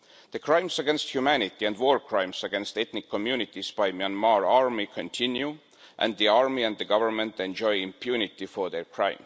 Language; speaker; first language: English; non-native, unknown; Estonian